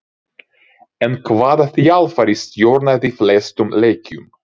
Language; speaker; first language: Icelandic; non-native, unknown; Ukrainian